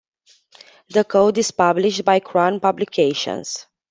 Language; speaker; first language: English; non-native, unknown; Romanian